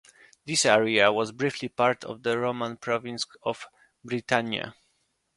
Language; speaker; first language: English; non-native, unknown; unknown